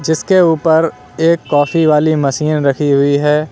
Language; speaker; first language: Hindi; native; Hindi